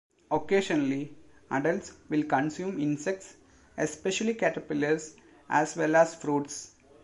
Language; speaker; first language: English; non-native, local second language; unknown